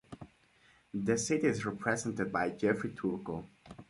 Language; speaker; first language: English; non-native, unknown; Spanish